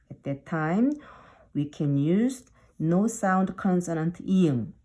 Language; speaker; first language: English; non-native, fluent; Korean